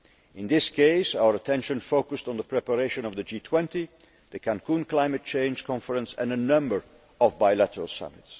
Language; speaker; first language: English; non-native, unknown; Dutch